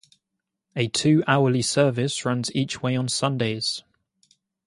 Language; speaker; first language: English; native; English